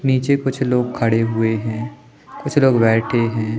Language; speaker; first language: Hindi; native; Hindi